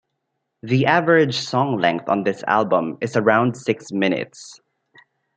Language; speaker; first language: English; non-native, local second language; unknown